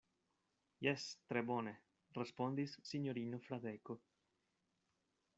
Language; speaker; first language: Esperanto; non-native, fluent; Spanish